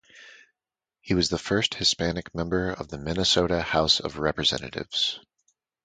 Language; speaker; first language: English; native; English